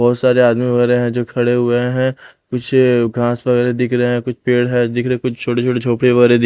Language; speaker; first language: Hindi; non-native, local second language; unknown